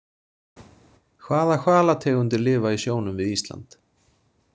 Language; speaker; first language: Icelandic; native; Icelandic